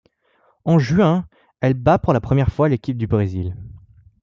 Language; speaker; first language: French; native; French